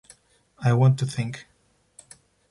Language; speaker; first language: English; non-native, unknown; Spanish